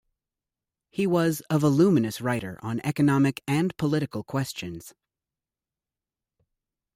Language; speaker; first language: English; native; English